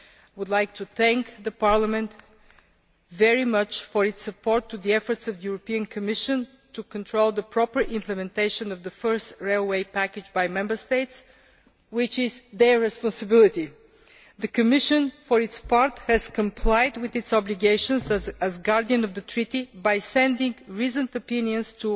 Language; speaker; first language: English; non-native, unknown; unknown